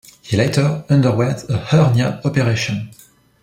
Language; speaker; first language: English; non-native, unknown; French